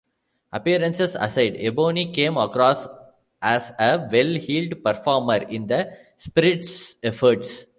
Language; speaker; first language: English; non-native, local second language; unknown